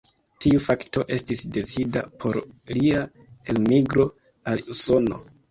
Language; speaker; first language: Esperanto; non-native, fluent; Kinyarwanda